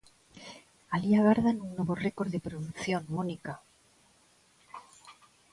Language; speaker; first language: Galician; non-native, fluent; Spanish